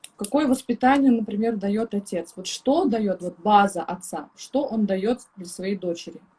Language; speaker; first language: Russian; native; Russian